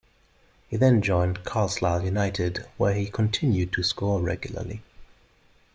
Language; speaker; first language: English; non-native, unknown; German